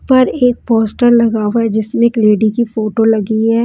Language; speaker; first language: Hindi; non-native, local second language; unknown